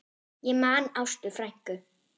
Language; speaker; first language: Icelandic; non-native, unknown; German